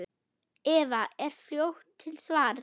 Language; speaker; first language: Icelandic; non-native, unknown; German